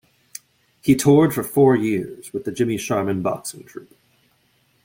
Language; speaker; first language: English; native; English